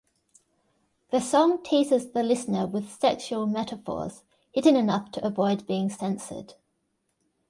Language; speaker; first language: English; native; English